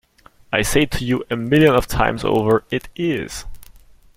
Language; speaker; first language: English; non-native, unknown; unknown